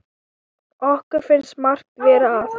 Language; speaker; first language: Icelandic; non-native, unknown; Thai